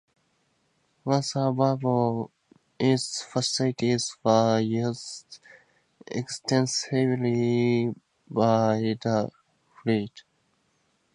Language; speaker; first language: English; native; English